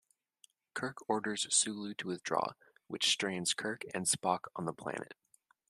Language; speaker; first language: English; native; English